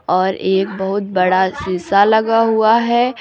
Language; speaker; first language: Hindi; native; Hindi